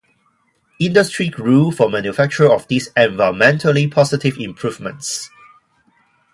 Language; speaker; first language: English; non-native, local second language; Cantonese